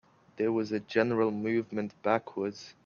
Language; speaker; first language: English; native; English